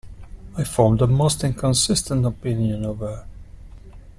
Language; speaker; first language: English; non-native, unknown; Italian